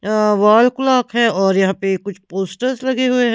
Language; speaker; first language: Hindi; non-native, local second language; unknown